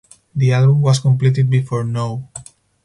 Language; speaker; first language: English; non-native, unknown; Spanish